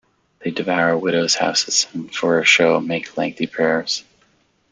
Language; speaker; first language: English; native; English